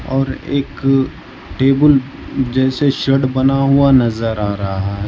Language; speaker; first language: Hindi; non-native, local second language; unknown